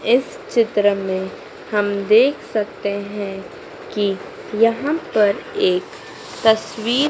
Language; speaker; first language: Hindi; native; Hindi